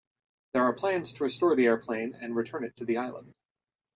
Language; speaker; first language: English; native; English